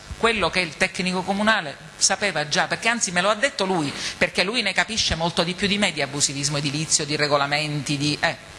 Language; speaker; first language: Italian; native; Italian